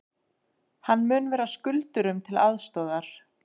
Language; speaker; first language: Icelandic; native; Icelandic